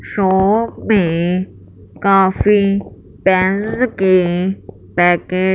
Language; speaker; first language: Hindi; non-native, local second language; Punjabi